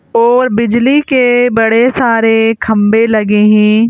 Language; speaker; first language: Hindi; native; Hindi